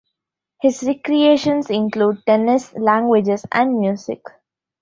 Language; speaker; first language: English; non-native, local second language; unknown